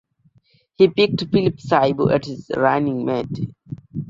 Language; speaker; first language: English; non-native, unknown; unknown